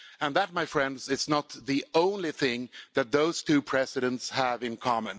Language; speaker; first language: English; non-native, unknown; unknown